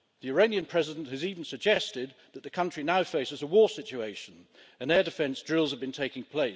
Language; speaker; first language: English; native; English